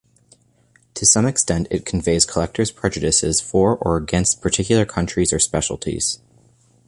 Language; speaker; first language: English; native; English